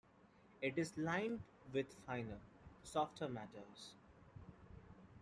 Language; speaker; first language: English; non-native, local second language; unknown